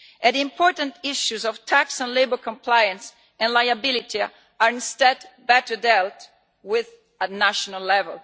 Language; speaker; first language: English; non-native, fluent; Italian